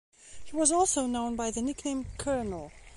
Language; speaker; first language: English; non-native, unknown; Belarusian